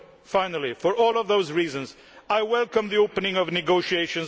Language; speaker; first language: English; non-native, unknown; Swedish